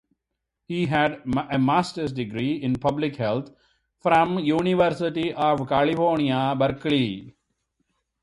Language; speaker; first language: English; non-native, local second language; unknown